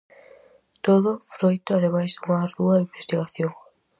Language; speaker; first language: Galician; native; Galician